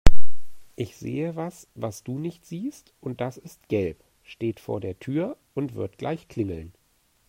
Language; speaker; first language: German; native; German